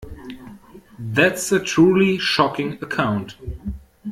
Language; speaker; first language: English; non-native, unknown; German